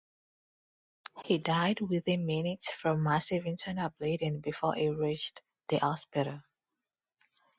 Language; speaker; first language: English; non-native, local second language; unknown